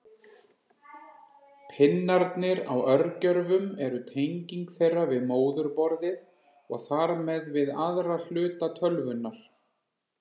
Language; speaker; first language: Icelandic; native; Icelandic